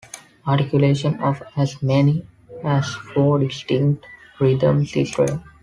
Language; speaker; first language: English; non-native, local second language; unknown